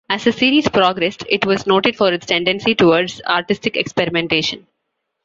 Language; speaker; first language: English; non-native, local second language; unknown